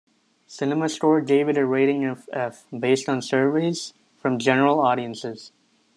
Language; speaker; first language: English; native; English